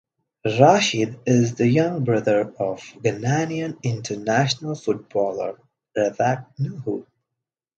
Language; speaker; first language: English; non-native, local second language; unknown